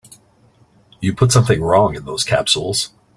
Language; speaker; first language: English; native; English